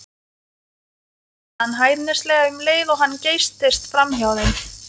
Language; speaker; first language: Icelandic; non-native, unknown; Lithuanian